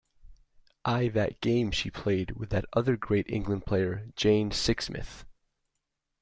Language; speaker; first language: English; native; English